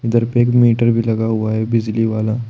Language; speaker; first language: Hindi; native; Hindi